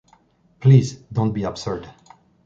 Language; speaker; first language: English; non-native, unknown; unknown